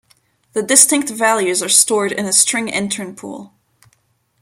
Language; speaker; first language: English; non-native, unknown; French